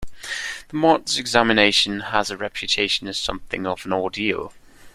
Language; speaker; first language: English; non-native, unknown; German